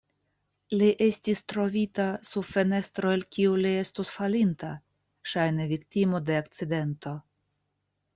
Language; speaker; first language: Esperanto; non-native, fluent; Russian